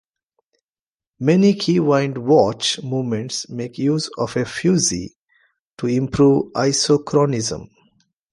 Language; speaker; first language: English; non-native, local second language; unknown